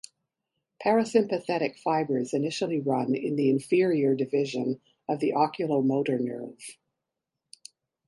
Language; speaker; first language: English; native; English